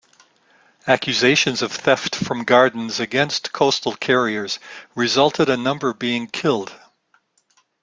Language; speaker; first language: English; native; English